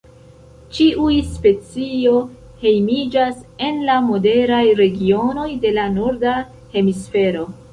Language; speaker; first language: Esperanto; non-native, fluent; Central Kurdish